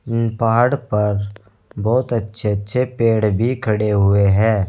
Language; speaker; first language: Hindi; native; Hindi